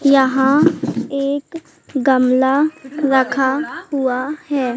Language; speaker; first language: Hindi; native; Hindi